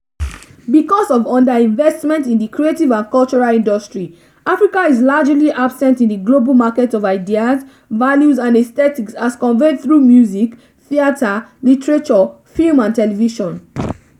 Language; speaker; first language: English; non-native, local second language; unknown